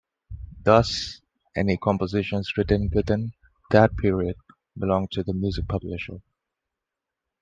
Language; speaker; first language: English; non-native, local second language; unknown